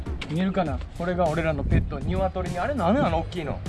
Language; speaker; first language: Japanese; native; Japanese